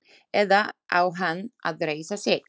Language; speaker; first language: Icelandic; non-native, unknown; Slovak